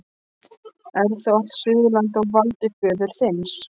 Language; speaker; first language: Icelandic; non-native, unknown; Polish